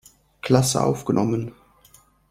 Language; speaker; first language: German; non-native, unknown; Russian